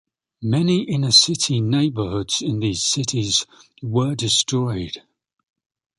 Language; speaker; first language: English; native; English